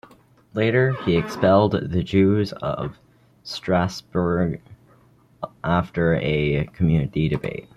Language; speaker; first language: English; native; English